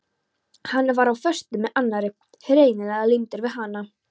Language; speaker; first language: Icelandic; non-native, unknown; Polish